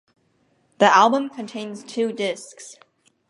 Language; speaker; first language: English; native; English